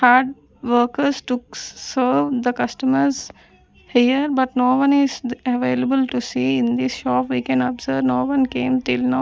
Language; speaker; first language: English; non-native, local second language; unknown